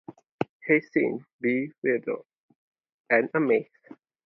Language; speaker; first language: English; non-native, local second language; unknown